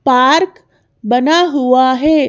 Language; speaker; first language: Hindi; native; Hindi